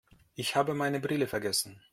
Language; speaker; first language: German; non-native, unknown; Russian